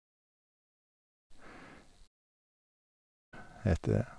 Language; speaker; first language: Norwegian; native; Norwegian